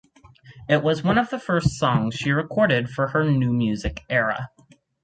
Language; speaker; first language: English; native; English